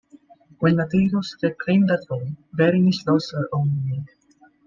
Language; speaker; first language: English; non-native, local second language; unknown